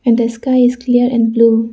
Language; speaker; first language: English; non-native, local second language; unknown